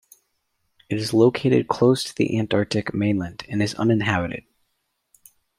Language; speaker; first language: English; native; English